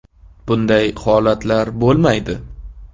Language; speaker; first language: Uzbek; native; Uzbek